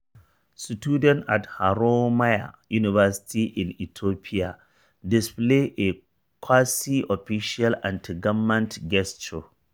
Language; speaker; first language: English; non-native, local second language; Hausa